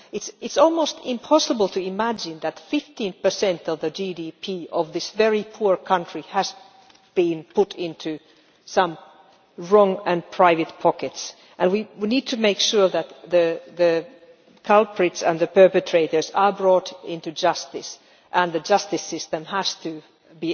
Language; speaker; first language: English; non-native, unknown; Finnish